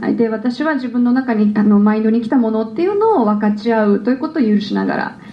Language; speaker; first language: Japanese; native; Japanese